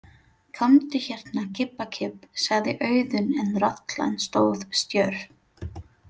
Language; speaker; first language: Icelandic; non-native, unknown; Filipino